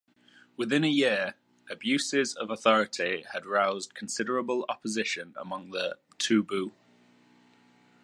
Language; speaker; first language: English; native; English